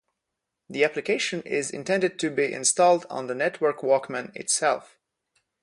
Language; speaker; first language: English; non-native, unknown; Polish